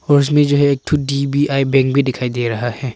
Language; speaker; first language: Hindi; non-native, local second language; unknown